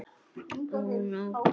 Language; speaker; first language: Icelandic; native; Icelandic